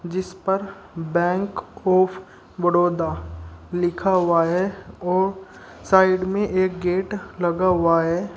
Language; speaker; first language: Hindi; native; Hindi